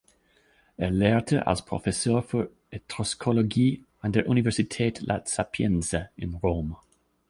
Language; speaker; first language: German; non-native, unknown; English